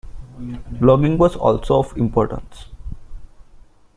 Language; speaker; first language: English; non-native, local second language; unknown